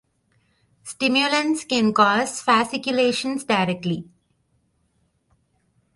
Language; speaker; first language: English; non-native, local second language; Tamil